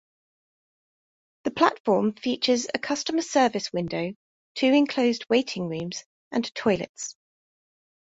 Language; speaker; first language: English; native; English